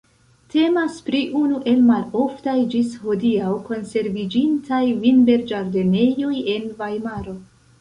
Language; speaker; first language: Esperanto; non-native, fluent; Central Kurdish